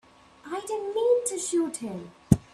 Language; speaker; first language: English; non-native, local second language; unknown